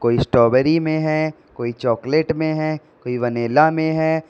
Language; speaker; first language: Hindi; native; Hindi